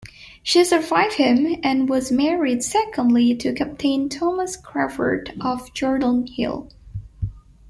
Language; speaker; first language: English; non-native, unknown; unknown